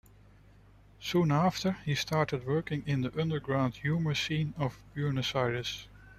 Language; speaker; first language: English; non-native, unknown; Dutch